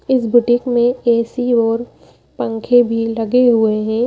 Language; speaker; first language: Hindi; native; Hindi